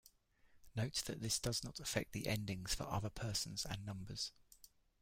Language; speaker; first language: English; native; English